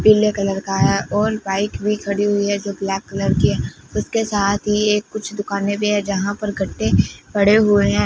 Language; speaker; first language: Hindi; non-native, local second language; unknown